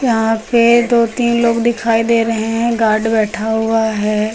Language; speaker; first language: Hindi; native; Hindi